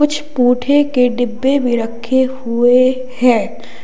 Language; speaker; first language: Hindi; native; Hindi